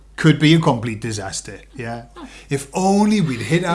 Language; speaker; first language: English; native; English